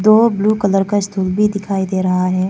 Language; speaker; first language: Hindi; non-native, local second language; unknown